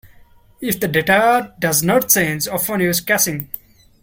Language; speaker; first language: English; non-native, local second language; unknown